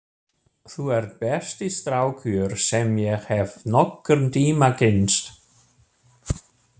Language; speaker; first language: Icelandic; non-native, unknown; German